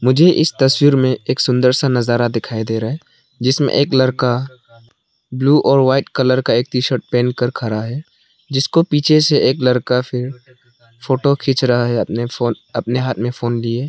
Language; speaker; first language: Hindi; non-native, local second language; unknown